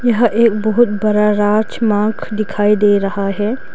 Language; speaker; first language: Hindi; non-native, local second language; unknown